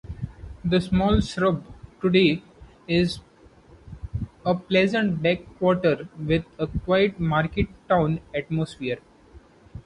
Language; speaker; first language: English; non-native, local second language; Marathi